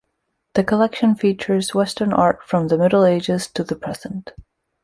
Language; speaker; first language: English; native; English